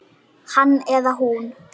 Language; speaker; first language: Icelandic; native; Icelandic